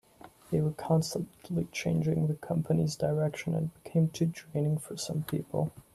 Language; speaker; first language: English; native; English